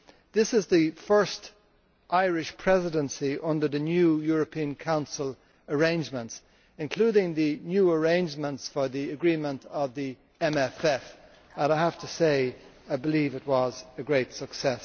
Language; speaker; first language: English; native; English